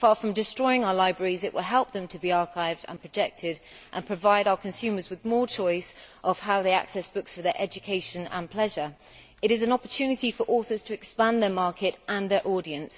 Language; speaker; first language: English; native; English